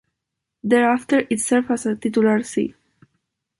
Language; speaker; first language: English; non-native, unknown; Spanish